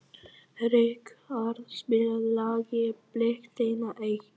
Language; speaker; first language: Icelandic; non-native, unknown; Vietnamese